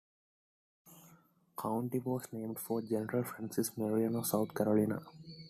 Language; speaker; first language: English; non-native, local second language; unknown